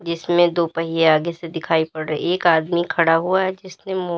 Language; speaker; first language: Hindi; native; Hindi